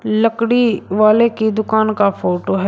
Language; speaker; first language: Hindi; native; Hindi